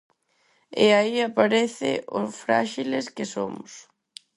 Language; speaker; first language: Galician; non-native, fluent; Spanish